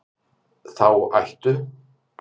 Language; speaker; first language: Icelandic; native; Icelandic